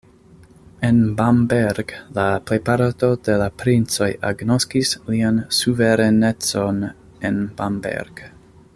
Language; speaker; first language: Esperanto; non-native, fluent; English